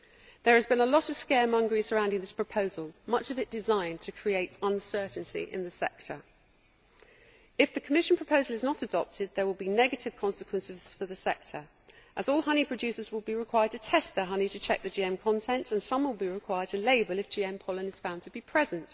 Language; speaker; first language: English; native; English